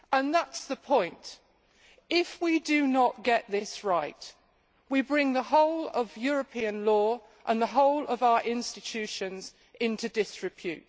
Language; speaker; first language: English; native; English